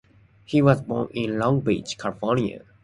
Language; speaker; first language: English; non-native, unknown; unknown